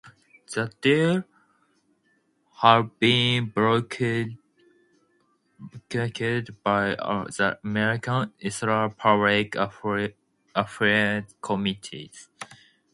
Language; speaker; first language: English; non-native, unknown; Japanese